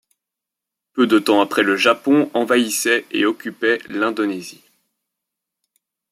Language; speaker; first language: French; native; French